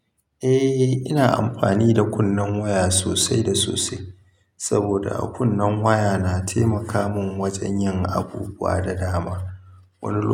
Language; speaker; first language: Hausa; native; Hausa